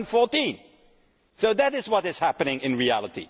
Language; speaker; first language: English; non-native, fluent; Dutch